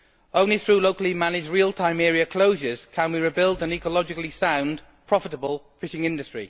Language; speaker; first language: English; native; English